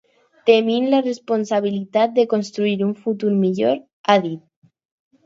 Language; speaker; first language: Catalan; non-native, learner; Spanish